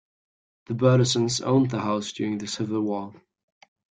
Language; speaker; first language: English; non-native, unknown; German